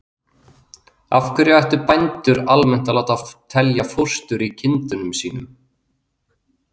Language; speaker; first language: Icelandic; native; Icelandic